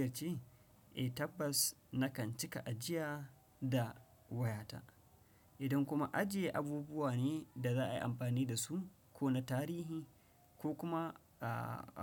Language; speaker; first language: Hausa; non-native, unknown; Fula